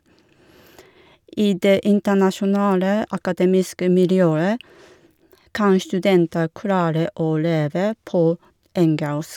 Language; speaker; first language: Norwegian; non-native, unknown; Japanese